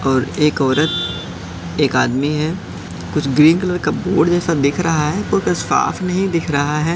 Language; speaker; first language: Hindi; native; Hindi